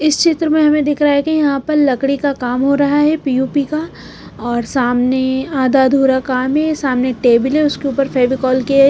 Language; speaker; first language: Hindi; non-native, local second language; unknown